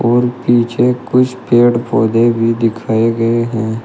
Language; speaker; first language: Hindi; native; Hindi